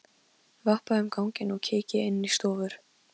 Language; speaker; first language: Icelandic; non-native, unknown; Polish